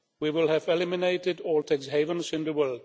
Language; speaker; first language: English; non-native, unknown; Czech